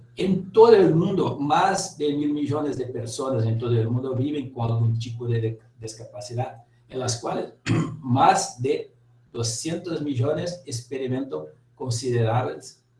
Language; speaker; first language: Spanish; non-native, related language; Portuguese